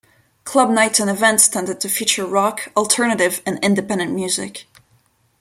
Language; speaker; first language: English; non-native, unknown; French